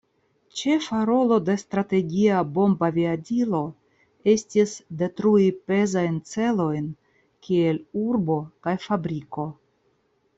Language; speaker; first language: Esperanto; non-native, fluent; Russian